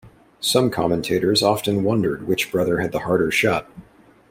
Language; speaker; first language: English; native; English